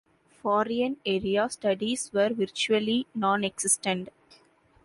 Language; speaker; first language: English; non-native, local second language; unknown